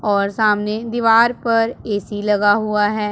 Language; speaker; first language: Hindi; non-native, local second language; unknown